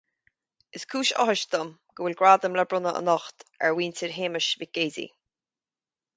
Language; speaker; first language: Irish; native; Irish